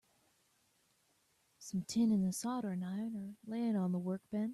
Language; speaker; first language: English; native; English